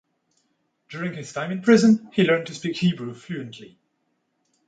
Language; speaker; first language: English; non-native, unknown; French